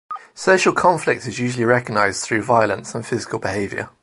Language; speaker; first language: English; native; English